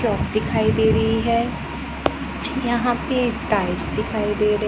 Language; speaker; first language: Hindi; non-native, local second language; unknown